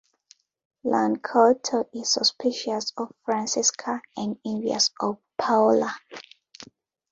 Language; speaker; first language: English; non-native, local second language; Ganda